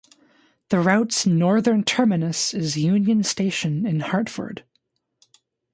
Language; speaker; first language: English; native; English